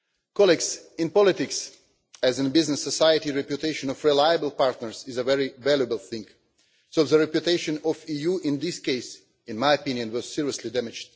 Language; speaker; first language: English; non-native, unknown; Russian